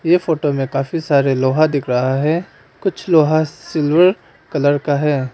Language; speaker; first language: Hindi; non-native, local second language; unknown